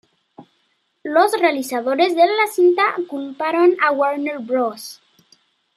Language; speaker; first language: Spanish; native; Spanish